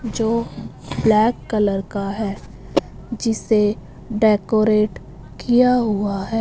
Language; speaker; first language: Hindi; non-native, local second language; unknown